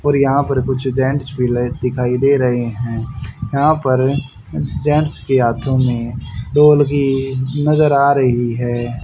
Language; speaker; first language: Hindi; native; Hindi